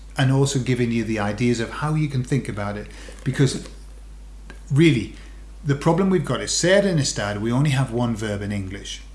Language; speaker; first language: English; native; English